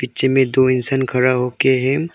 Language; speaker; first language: Hindi; non-native, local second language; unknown